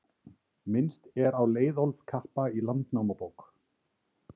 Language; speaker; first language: Icelandic; native; Icelandic